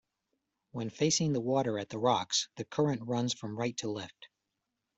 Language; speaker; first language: English; native; English